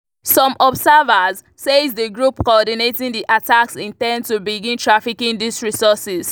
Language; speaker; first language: English; non-native, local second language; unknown